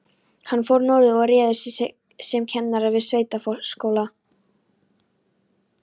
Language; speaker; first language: Icelandic; non-native, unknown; Polish